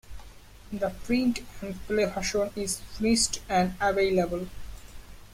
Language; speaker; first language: English; non-native, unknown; Bangla